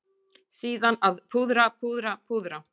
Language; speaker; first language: Icelandic; native; Icelandic